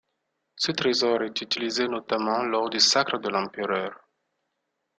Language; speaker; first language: French; non-native, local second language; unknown